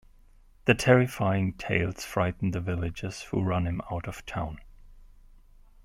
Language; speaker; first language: English; non-native, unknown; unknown